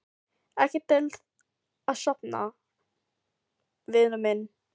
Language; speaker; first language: Icelandic; non-native, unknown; Filipino